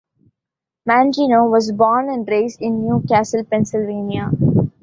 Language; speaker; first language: English; non-native, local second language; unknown